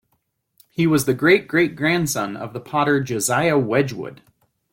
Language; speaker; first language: English; native; English